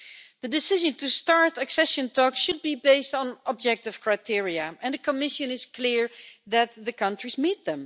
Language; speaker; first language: English; non-native, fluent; Dutch